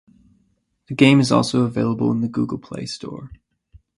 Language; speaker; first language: English; native; English